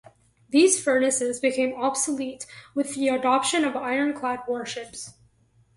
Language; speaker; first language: English; native; English